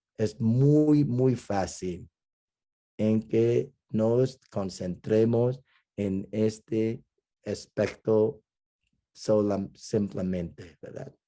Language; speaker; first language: Spanish; non-native, fluent; Vietnamese